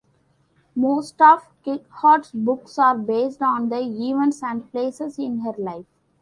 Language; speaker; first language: English; non-native, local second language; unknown